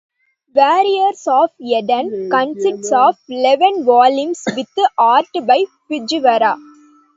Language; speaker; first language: English; non-native, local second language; Tamil